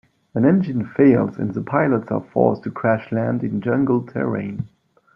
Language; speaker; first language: English; non-native, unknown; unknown